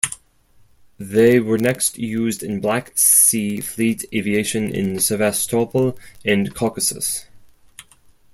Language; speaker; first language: English; non-native, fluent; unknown